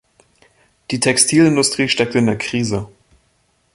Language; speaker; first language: German; native; German